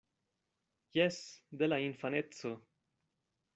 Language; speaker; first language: Esperanto; non-native, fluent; Spanish